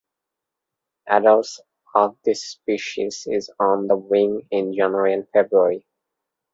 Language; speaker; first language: English; non-native, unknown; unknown